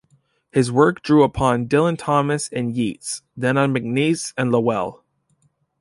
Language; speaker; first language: English; native; English